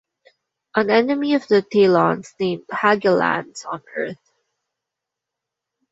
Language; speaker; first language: English; non-native, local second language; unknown